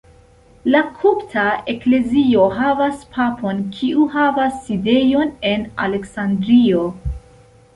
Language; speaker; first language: Esperanto; non-native, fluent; Central Kurdish